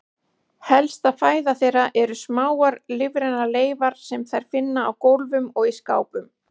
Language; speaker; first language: Icelandic; native; Icelandic